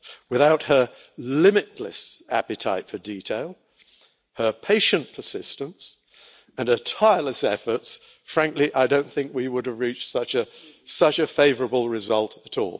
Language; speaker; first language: English; native; English